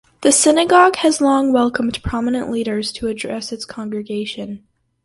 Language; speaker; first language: English; native; English